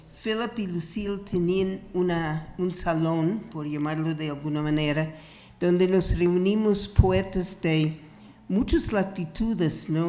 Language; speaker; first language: Spanish; non-native, fluent; English